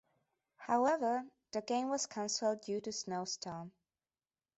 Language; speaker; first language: English; non-native, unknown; Hungarian